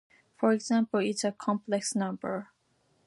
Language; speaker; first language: English; non-native, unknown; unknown